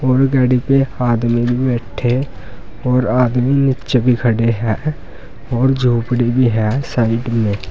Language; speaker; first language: Hindi; native; Hindi